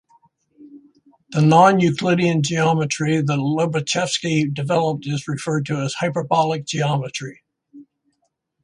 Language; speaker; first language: English; native; English